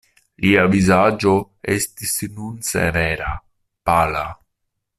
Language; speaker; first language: Esperanto; non-native, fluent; Italian